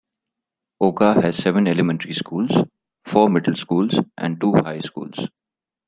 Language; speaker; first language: English; non-native, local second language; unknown